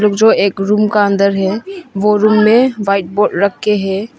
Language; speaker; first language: Hindi; non-native, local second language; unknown